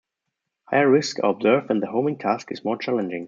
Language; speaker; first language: English; non-native, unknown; German